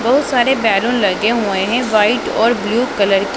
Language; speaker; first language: Hindi; non-native, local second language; Punjabi